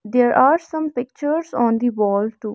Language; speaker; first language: English; non-native, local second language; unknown